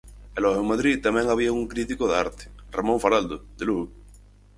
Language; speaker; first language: Galician; native; Galician